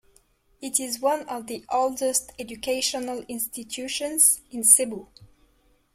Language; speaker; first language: English; non-native, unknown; French